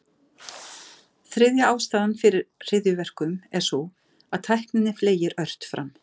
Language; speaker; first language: Icelandic; native; Icelandic